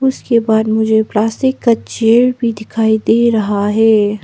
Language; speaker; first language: Hindi; non-native, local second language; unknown